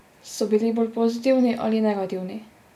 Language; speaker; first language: Slovenian; native; Slovenian